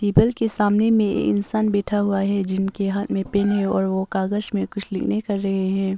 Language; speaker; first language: Hindi; early bilingual, other home language; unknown